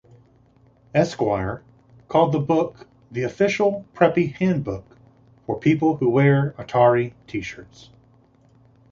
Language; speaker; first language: English; native; English